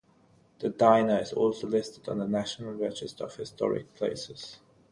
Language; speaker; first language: English; non-native, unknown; German